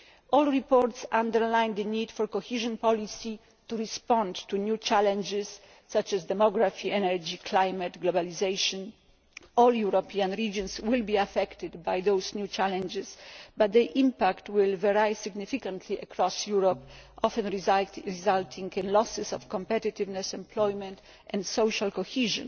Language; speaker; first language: English; non-native, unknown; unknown